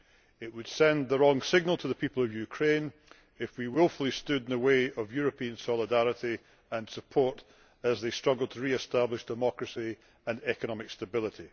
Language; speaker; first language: English; native; English